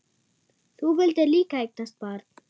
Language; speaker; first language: Icelandic; non-native, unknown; German